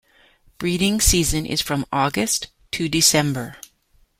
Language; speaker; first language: English; native; English